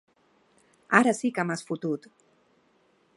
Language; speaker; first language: Catalan; non-native, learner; Spanish